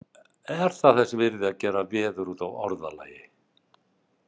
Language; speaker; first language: Icelandic; native; Icelandic